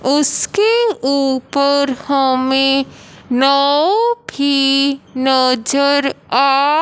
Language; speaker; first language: Hindi; non-native, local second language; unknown